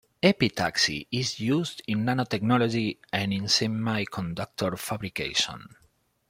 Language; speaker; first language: English; non-native, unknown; Spanish